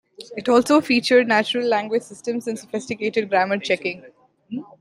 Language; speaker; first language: English; non-native, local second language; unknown